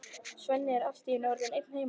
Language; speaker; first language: Icelandic; native; Icelandic